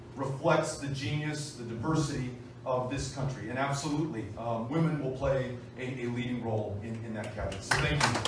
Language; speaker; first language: English; native; English